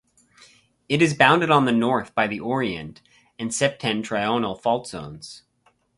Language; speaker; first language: English; native; English